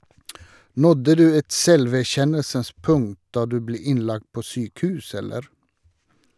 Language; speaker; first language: Norwegian; non-native, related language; Swedish